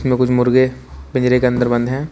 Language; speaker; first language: Hindi; native; Hindi